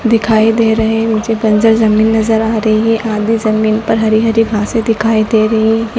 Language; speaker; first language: Hindi; native; Hindi